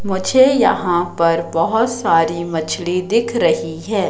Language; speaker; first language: Hindi; native; Hindi